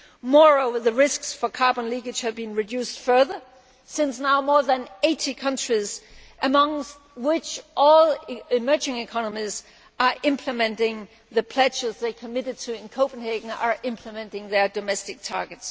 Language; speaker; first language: English; non-native, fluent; Danish